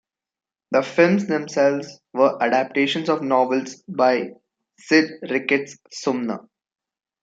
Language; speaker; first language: English; non-native, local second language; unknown